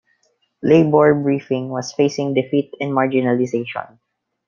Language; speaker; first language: English; non-native, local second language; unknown